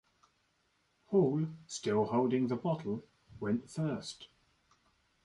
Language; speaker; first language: English; native; English